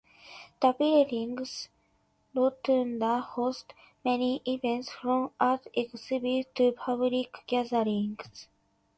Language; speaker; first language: English; non-native, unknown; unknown